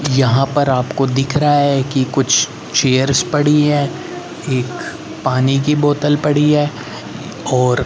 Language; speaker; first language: Hindi; native; Hindi